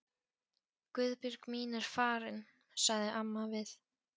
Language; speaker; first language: Icelandic; non-native, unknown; Polish